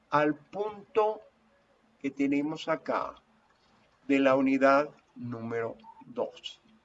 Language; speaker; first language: Spanish; native; Spanish